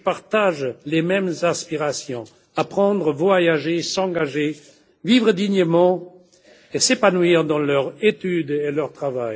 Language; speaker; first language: French; non-native, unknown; German